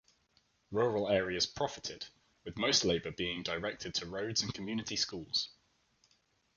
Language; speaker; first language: English; native; English